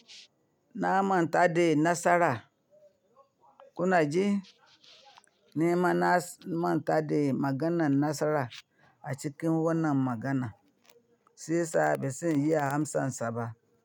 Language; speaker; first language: Hausa; non-native, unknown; Yoruba